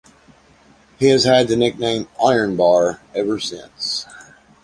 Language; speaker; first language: English; native; English